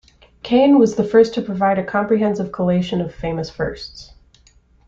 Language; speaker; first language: English; native; English